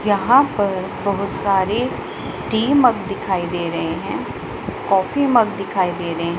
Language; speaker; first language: Hindi; non-native, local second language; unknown